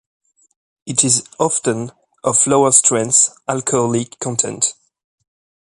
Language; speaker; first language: English; non-native, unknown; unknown